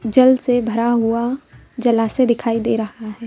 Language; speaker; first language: Hindi; native; Hindi